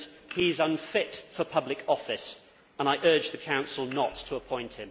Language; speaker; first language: English; native; English